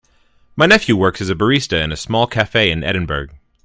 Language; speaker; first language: English; native; English